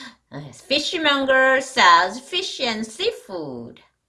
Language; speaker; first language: English; non-native, fluent; Korean